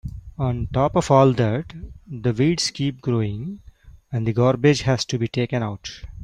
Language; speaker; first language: English; non-native, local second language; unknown